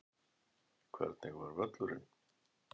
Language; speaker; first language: Icelandic; native; Icelandic